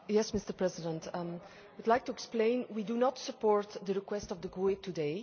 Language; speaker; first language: English; non-native, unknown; Dutch